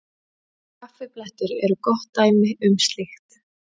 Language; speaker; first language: Icelandic; native; Icelandic